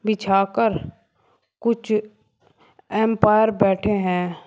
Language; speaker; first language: Hindi; native; Hindi